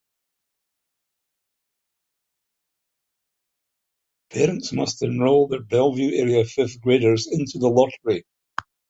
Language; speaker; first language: English; native; English